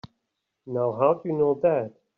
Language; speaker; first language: English; native; English